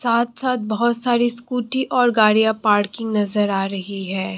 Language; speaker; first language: Hindi; non-native, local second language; Assamese